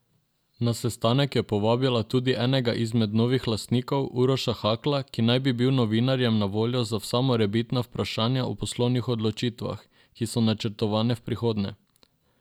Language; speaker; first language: Slovenian; non-native, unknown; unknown